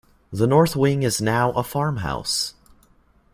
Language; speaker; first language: English; native; English